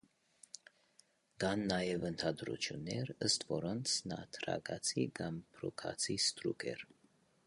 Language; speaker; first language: Armenian; early bilingual, heritage; Armenian